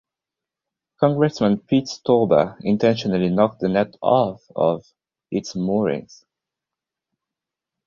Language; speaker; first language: English; non-native, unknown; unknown